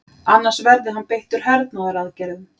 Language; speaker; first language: Icelandic; native; Icelandic